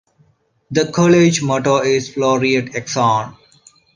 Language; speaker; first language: English; non-native, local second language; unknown